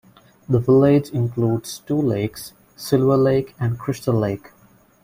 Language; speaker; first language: English; non-native, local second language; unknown